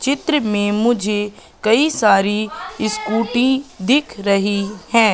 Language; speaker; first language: Hindi; native; Hindi